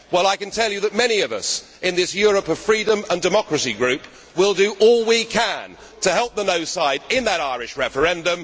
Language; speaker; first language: English; native; English